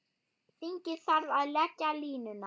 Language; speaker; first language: Icelandic; non-native, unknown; German